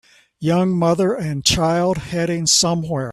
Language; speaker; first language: English; native; English